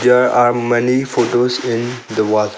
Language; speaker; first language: English; non-native, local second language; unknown